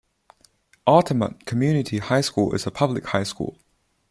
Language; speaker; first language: English; non-native, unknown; Chinese